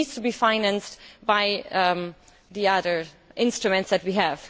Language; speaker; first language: English; non-native, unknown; German